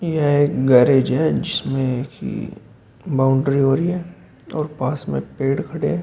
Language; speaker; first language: Hindi; native; Hindi